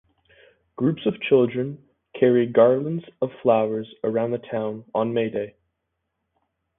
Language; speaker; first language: English; native; English